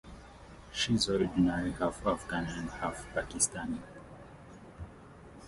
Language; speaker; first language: English; non-native, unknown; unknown